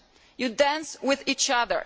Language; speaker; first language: English; non-native, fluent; Italian